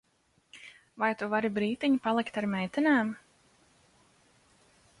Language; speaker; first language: Latvian; early bilingual, heritage; Latvian